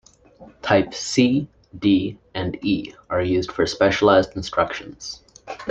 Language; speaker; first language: English; native; English